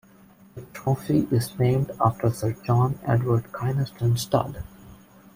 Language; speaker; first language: English; non-native, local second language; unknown